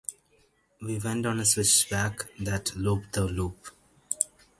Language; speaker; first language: English; non-native, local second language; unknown